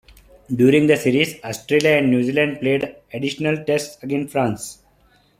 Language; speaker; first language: English; non-native, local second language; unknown